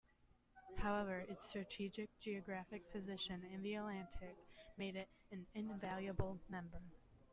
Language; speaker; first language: English; native; English